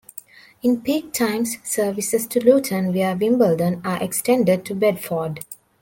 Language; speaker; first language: English; non-native, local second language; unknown